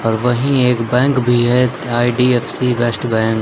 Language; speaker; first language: Hindi; native; Hindi